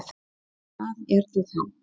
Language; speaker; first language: Icelandic; non-native, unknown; Polish